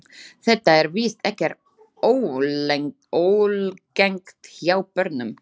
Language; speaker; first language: Icelandic; non-native, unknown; Slovak